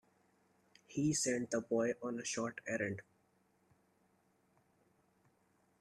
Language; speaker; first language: English; non-native, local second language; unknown